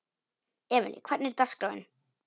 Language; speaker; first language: Icelandic; non-native, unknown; Polish